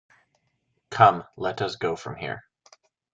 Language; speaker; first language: English; native; English